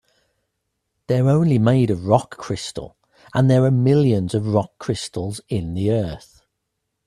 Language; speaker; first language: English; native; English